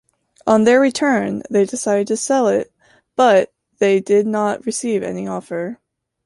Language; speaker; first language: English; native; English